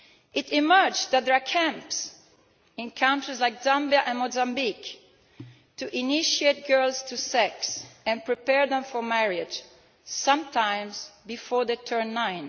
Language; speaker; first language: English; non-native, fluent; Italian